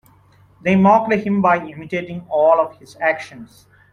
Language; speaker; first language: English; non-native, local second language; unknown